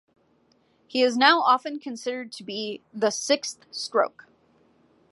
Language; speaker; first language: English; native; English